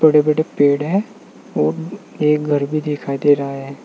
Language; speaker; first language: Hindi; native; Hindi